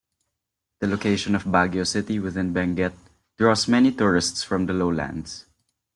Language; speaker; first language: English; non-native, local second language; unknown